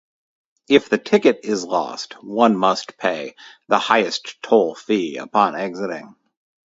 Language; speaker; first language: English; native; English